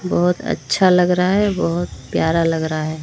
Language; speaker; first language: Hindi; native; Hindi